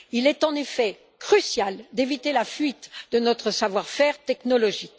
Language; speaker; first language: French; native; French